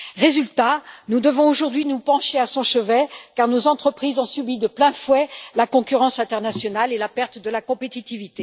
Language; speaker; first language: French; native; French